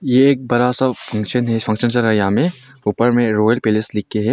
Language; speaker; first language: Hindi; non-native, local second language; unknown